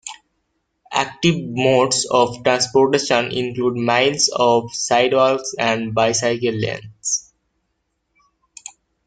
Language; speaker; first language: English; native; English